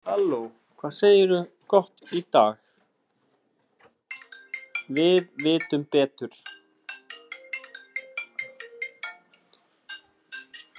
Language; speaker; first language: Icelandic; native; Icelandic